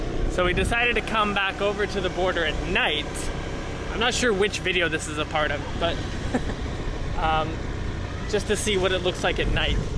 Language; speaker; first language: English; native; English